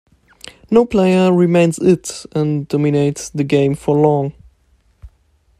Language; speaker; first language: English; non-native, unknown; German